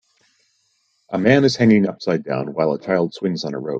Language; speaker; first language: English; native; English